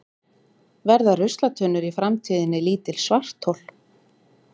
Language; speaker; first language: Icelandic; native; Icelandic